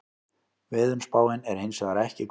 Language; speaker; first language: Icelandic; native; Icelandic